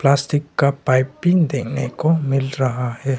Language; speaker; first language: Hindi; non-native, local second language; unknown